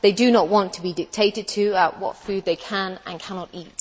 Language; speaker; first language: English; native; English